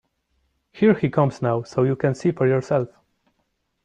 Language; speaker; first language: English; non-native, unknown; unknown